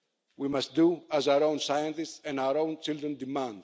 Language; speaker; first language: English; non-native, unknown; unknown